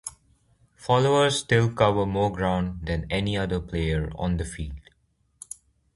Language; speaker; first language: English; non-native, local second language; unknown